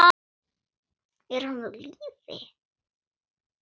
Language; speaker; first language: Icelandic; non-native, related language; Swedish